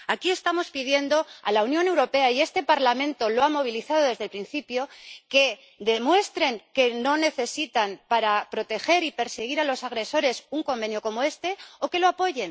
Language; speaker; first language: Spanish; native; Spanish